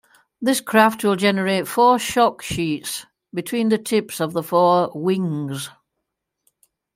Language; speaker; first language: English; native; English